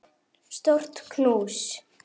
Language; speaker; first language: Icelandic; native; Icelandic